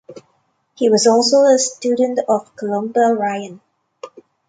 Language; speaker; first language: English; non-native, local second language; Cantonese